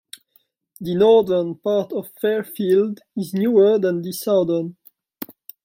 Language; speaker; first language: English; non-native, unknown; French